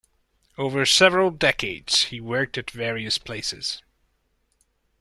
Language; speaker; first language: English; non-native, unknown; Hungarian